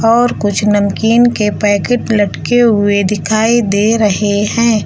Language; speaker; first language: Hindi; native; Hindi